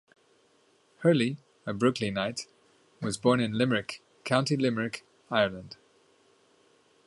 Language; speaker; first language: English; native; English